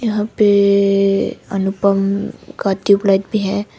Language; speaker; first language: Hindi; non-native, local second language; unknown